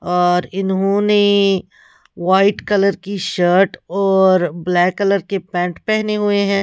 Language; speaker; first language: Hindi; non-native, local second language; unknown